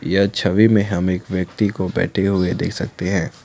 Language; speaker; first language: Hindi; non-native, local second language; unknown